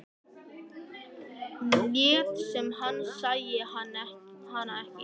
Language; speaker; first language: Icelandic; native; Icelandic